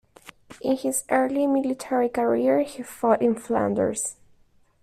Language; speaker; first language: English; non-native, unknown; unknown